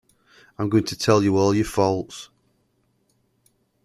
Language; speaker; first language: English; native; English